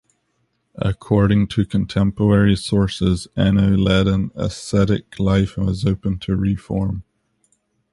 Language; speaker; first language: English; native; English